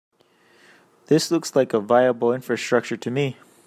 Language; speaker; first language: English; native; English